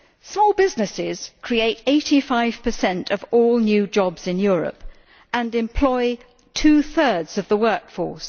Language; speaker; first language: English; native; English